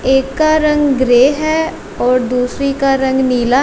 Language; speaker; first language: Hindi; non-native, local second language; Punjabi